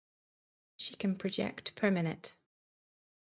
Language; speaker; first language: English; native; English